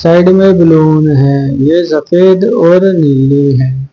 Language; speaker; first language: Hindi; native; Hindi